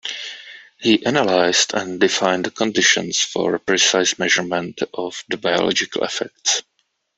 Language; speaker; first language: English; non-native, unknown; Czech